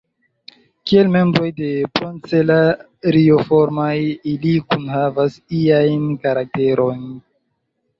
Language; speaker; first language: Esperanto; non-native, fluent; Chinese